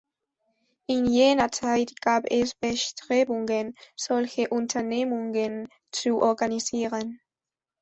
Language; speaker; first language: German; non-native, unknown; Spanish